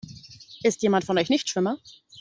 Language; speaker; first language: German; native; German